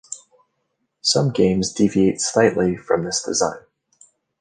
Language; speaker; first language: English; native; English